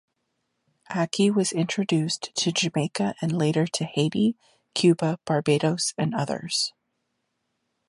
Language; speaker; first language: English; native; English